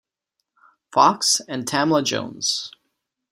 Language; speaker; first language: English; non-native, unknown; Czech